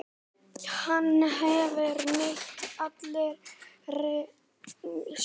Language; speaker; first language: Icelandic; native; Icelandic